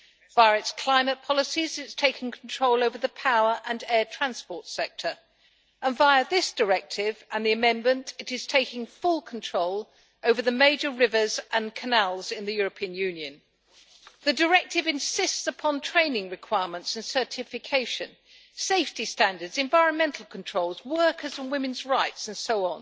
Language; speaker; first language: English; native; English